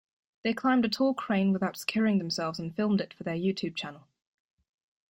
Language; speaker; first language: English; native; English